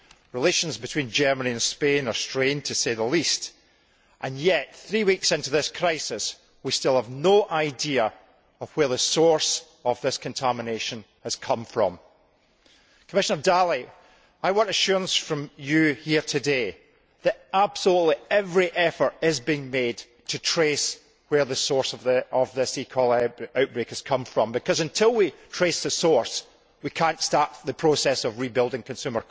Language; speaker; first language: English; native; English